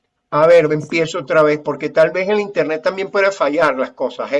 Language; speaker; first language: Spanish; native; Spanish